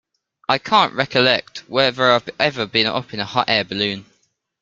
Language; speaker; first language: English; native; English